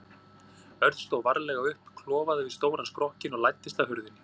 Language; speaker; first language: Icelandic; native; Icelandic